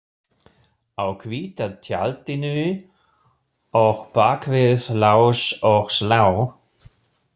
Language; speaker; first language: Icelandic; non-native, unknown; German